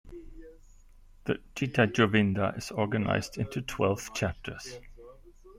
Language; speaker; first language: English; non-native, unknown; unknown